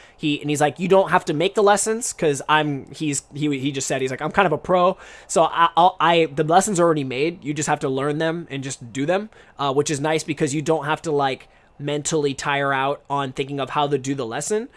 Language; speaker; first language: English; native; English